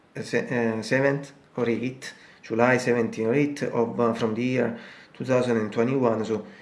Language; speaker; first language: English; non-native, fluent; Italian